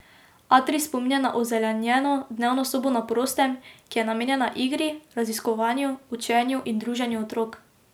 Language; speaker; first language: Slovenian; native; Slovenian